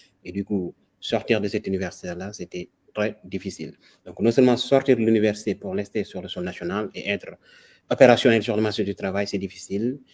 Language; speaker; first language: French; non-native, local second language; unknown